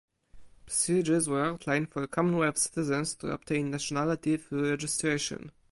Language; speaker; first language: English; non-native, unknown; Polish